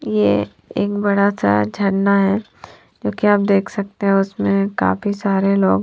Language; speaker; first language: Hindi; non-native, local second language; Punjabi